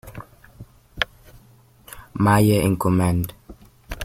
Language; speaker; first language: English; native; English